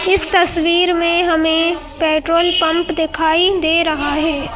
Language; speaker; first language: Hindi; native; Hindi